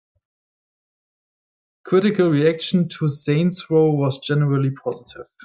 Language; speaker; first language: English; native; English